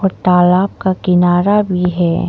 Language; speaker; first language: Hindi; non-native, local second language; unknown